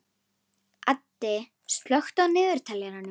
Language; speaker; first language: Icelandic; native; Icelandic